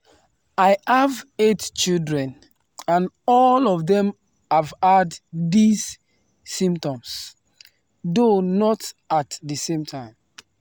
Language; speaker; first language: English; non-native, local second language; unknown